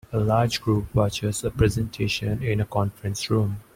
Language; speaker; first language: English; non-native, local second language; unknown